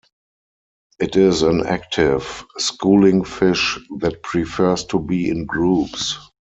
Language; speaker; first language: English; non-native, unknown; German